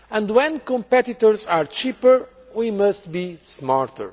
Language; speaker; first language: English; non-native, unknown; Portuguese